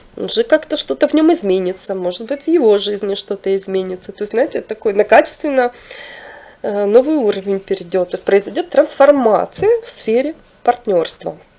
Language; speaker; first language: Russian; non-native, local second language; Ukrainian